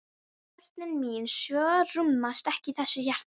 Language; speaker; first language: Icelandic; non-native, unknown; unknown